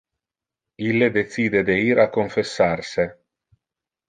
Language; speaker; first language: Interlingua; non-native, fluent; Italian